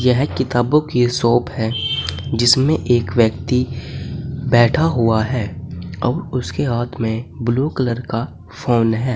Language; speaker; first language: Hindi; native; Hindi